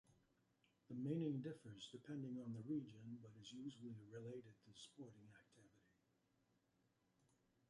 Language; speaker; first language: English; native; English